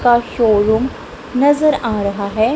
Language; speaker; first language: Hindi; non-native, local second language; Punjabi